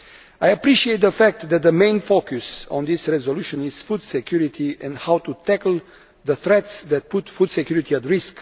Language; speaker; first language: English; non-native, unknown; Romanian